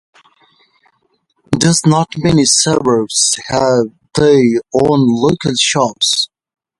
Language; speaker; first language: English; non-native, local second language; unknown